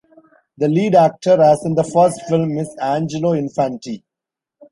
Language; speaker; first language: English; non-native, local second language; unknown